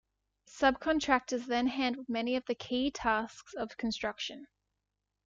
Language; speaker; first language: English; native; English